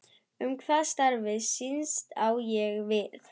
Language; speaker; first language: Icelandic; non-native, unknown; German